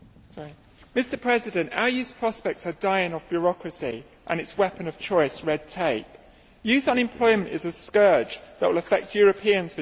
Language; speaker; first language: English; native; English